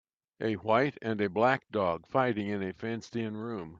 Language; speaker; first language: English; native; English